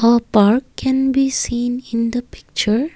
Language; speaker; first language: English; non-native, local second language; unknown